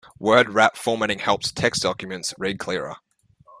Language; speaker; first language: English; native; English